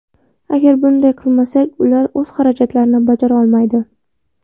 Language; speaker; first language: Uzbek; non-native, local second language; Kara-Kalpak